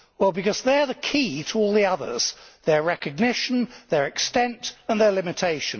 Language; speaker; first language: English; native; English